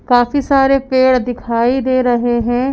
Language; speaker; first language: Hindi; native; Hindi